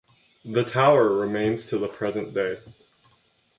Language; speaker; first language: English; native; English